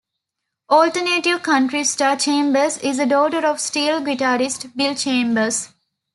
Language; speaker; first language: English; non-native, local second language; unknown